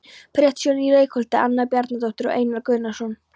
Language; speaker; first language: Icelandic; non-native, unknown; Polish